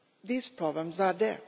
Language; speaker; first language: English; non-native, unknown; Portuguese